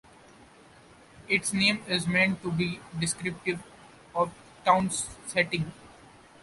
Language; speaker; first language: English; non-native, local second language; Marathi